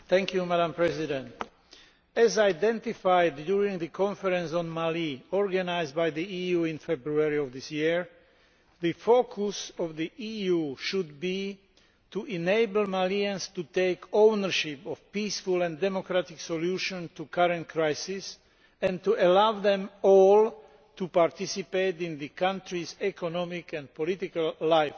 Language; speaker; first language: English; non-native, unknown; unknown